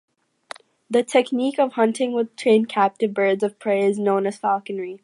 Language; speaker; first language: English; native; English